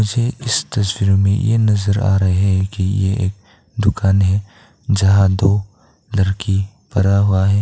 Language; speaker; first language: Hindi; non-native, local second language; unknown